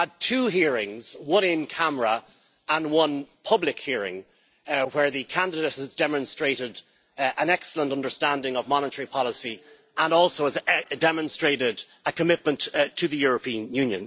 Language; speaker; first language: English; native; English